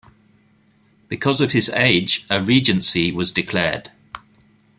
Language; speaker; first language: English; native; English